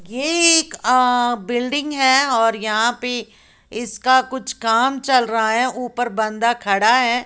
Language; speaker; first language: Hindi; native; Hindi